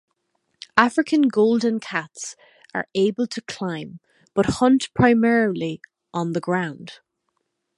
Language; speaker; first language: English; native; English